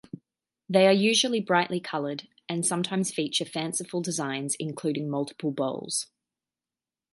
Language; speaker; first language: English; native; English